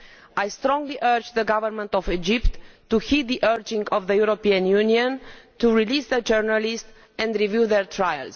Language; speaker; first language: English; non-native, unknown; Romanian